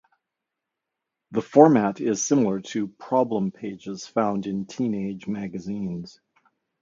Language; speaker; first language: English; native; English